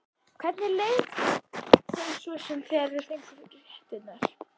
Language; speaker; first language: Icelandic; native; Icelandic